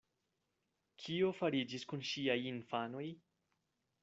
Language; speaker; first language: Esperanto; non-native, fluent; Spanish